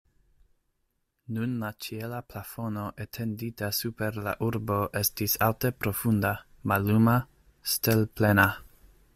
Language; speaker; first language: Esperanto; non-native, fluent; English